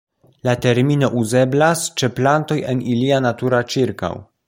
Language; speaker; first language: Esperanto; non-native, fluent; Polish